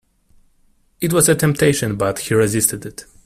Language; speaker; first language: English; non-native, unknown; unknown